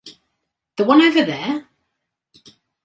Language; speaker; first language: English; native; English